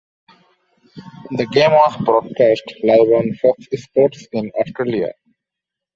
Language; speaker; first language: English; non-native, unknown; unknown